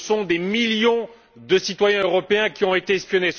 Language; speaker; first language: French; native; French